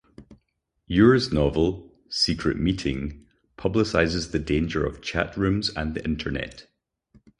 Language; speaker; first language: English; native; English